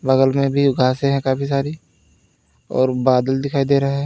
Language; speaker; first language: Hindi; native; Hindi